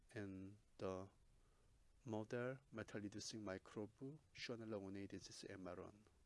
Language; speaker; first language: English; non-native, fluent; Korean